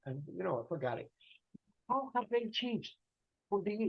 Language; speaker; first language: English; non-native, fluent; Spanish